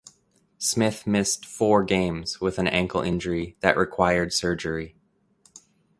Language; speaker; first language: English; native; English